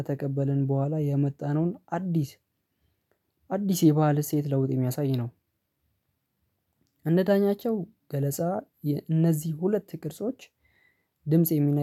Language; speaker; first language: Amharic; non-native, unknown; Oromo